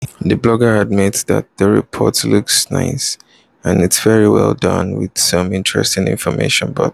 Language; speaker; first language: English; non-native, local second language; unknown